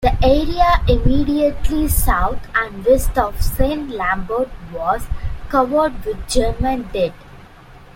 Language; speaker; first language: English; non-native, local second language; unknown